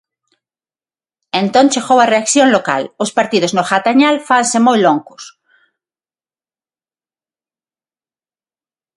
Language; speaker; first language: Galician; non-native, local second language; Spanish